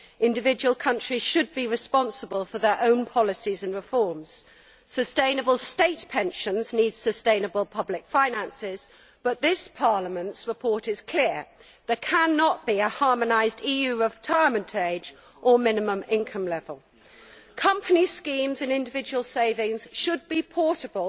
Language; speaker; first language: English; native; English